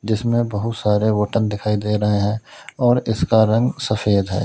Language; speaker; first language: Hindi; native; Hindi